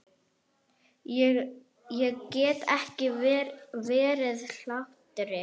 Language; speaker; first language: Icelandic; non-native, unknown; Arabic